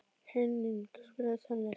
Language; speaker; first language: Icelandic; native; Icelandic